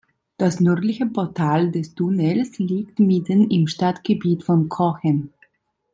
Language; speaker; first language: German; non-native, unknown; Italian